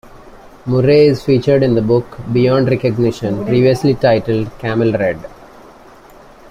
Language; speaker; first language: English; non-native, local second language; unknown